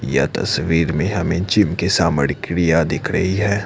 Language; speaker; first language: Hindi; non-native, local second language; Assamese